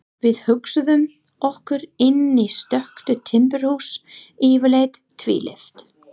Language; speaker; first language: Icelandic; non-native, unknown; English